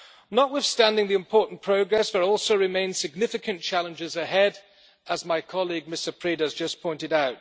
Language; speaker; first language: English; non-native, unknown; German